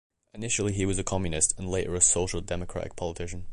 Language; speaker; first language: English; native; English